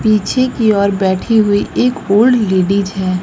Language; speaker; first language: Hindi; native; Hindi